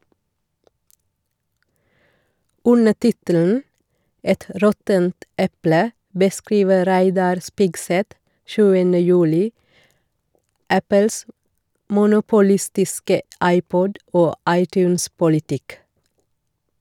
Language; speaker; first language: Norwegian; non-native, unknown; Sinhala